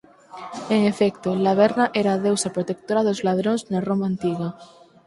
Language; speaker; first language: Galician; non-native, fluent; Spanish